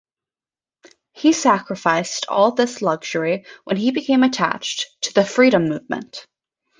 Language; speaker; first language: English; native; English